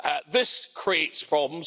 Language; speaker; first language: English; native; English